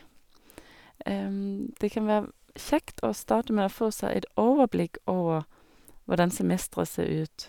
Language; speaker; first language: Norwegian; non-native, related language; Danish